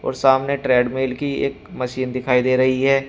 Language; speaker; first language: Hindi; native; Hindi